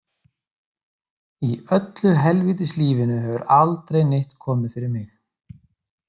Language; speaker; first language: Icelandic; native; Icelandic